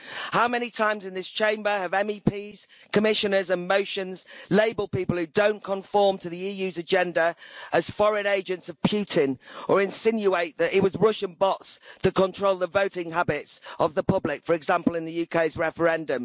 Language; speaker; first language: English; native; English